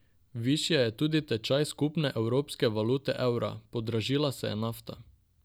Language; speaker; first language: Slovenian; non-native, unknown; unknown